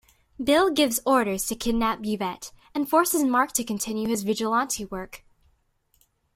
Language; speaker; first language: English; native; English